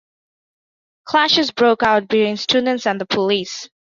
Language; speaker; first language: English; non-native, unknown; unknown